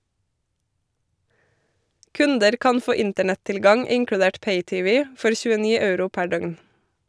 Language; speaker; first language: Norwegian; native; Norwegian